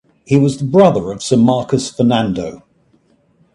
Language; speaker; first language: English; native; English